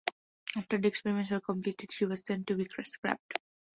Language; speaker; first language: English; non-native, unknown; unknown